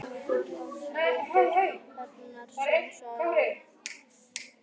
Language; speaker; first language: Icelandic; native; Icelandic